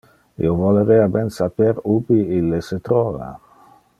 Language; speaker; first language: Interlingua; non-native, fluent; Dutch